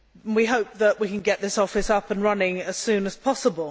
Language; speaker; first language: English; native; English